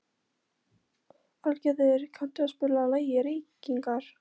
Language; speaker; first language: Icelandic; non-native, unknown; Polish